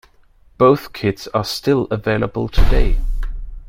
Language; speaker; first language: English; non-native, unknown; German